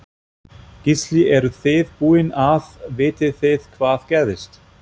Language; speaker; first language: Icelandic; non-native, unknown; German